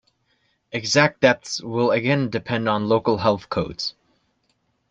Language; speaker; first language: English; native; English